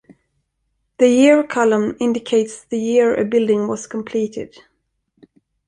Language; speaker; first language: English; non-native, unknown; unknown